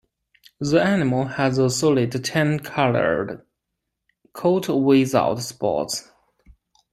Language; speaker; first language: English; non-native, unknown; Chinese